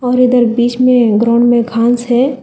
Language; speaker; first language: Hindi; non-native, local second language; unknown